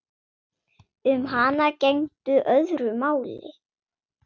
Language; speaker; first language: Icelandic; non-native, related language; Swedish